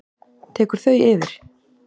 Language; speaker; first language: Icelandic; native; Icelandic